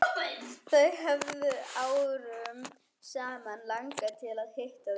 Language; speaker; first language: Icelandic; non-native, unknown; German